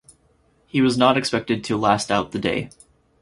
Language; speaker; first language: English; native; English